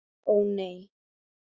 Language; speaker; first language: Icelandic; native; Icelandic